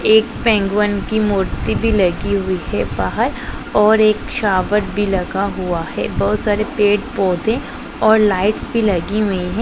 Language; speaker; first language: Hindi; non-native, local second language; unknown